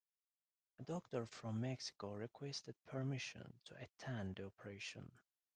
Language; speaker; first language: English; non-native, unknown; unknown